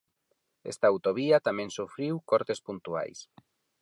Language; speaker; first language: Galician; non-native, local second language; Spanish